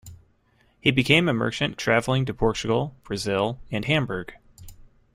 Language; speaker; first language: English; native; English